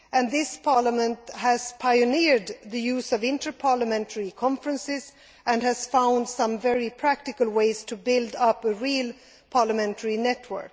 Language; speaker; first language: English; non-native, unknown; Swedish